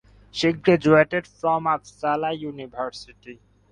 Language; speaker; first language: English; non-native, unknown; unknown